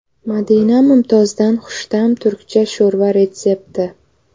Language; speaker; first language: Uzbek; native; Uzbek